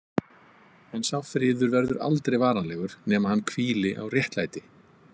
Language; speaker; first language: Icelandic; native; Icelandic